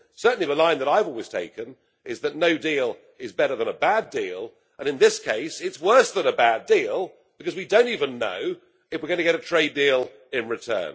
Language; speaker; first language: English; native; English